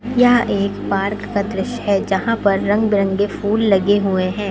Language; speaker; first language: Hindi; native; Hindi